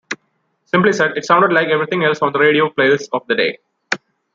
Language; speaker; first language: English; non-native, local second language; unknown